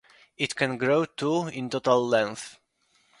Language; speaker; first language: English; non-native, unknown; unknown